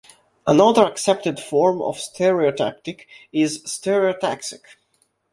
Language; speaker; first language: English; non-native, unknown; Italian